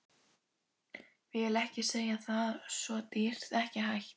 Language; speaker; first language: Icelandic; native; Icelandic